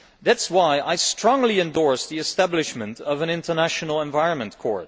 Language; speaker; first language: English; non-native, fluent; Dutch